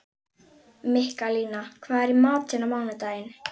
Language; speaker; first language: Icelandic; native; Icelandic